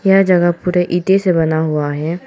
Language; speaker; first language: Hindi; non-native, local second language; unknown